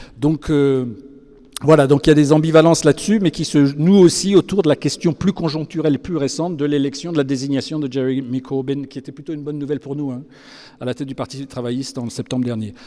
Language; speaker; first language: French; native; French